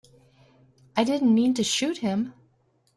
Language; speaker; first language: English; native; English